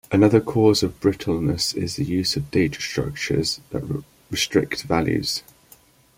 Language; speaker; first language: English; native; English